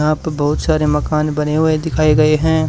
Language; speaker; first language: Hindi; native; Hindi